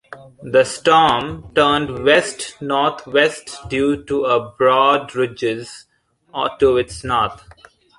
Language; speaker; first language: English; non-native, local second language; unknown